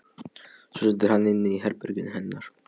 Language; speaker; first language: Icelandic; non-native, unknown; Polish